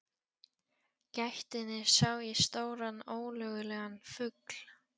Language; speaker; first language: Icelandic; non-native, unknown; Polish